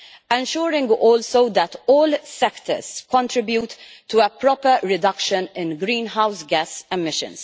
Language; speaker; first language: English; non-native, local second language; Maltese